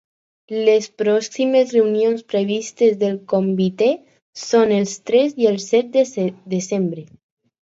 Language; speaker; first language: Catalan; non-native, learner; Spanish